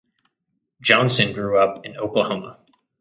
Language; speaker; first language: English; native; English